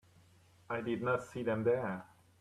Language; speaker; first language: English; native; English